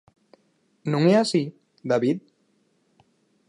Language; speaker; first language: Galician; native; Galician